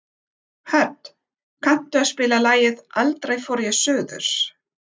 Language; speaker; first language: Icelandic; non-native, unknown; German